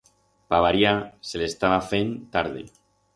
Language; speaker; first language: Aragonese; non-native, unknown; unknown